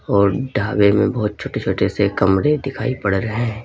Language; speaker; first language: Hindi; native; Hindi